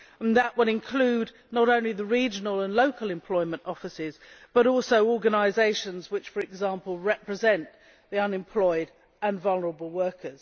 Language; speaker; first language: English; native; English